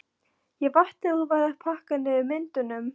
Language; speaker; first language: Icelandic; non-native, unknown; Polish